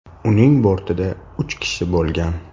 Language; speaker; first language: Uzbek; native; Uzbek